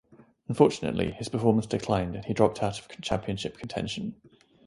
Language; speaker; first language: English; native; English